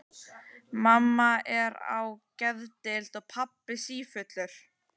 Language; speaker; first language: Icelandic; native; Icelandic